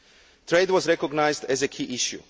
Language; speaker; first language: English; non-native, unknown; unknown